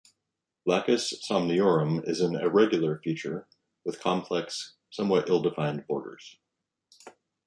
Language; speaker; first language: English; native; English